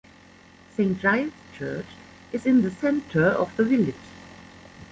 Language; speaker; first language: English; non-native, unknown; German